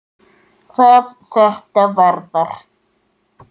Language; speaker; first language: Icelandic; native; Icelandic